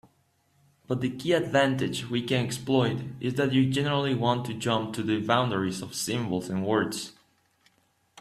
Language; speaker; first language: English; native; English